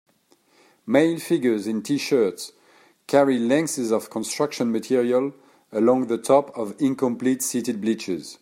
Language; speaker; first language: English; native; English